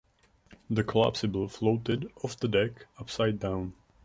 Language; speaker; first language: English; non-native, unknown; Czech